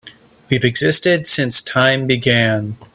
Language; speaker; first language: English; native; English